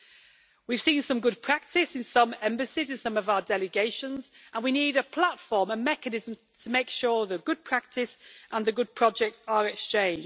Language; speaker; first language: English; native; English